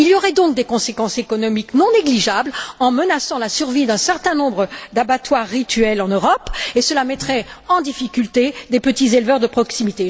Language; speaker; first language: French; native; French